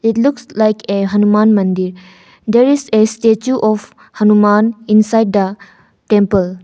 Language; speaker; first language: English; non-native, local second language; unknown